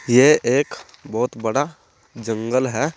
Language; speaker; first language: Hindi; native; Hindi